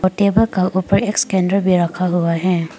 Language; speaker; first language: Hindi; non-native, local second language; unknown